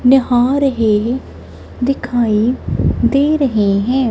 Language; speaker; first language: Hindi; non-native, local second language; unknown